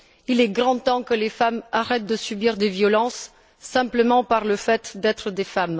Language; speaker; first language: French; non-native, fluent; Bulgarian